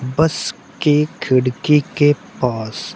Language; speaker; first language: Hindi; native; Hindi